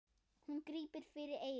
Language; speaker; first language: Icelandic; non-native, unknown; German